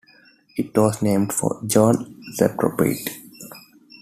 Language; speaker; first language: English; non-native, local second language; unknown